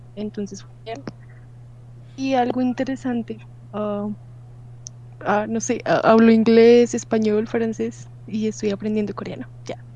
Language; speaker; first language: Spanish; native; Spanish